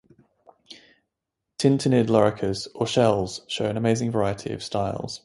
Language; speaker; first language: English; native; English